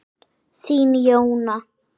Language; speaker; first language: Icelandic; native; Icelandic